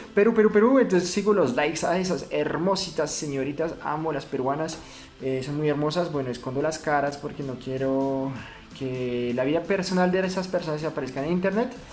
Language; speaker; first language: Spanish; non-native, fluent; French